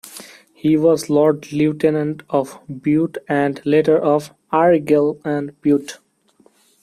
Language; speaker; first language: English; non-native, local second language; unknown